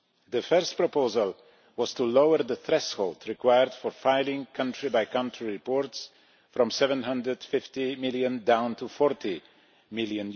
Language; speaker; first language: English; non-native, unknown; Polish